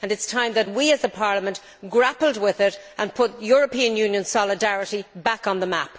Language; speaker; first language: English; native; English